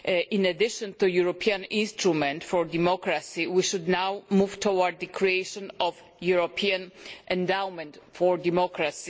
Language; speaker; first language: English; non-native, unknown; Polish